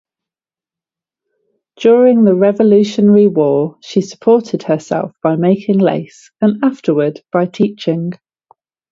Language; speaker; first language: English; native; English